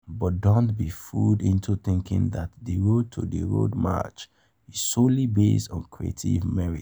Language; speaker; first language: English; non-native, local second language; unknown